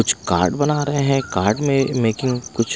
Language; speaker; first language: Hindi; non-native, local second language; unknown